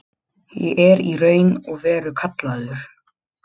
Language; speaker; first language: Icelandic; non-native, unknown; Polish